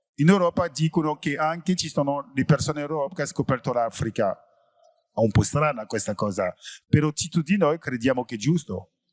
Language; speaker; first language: Italian; non-native, fluent; French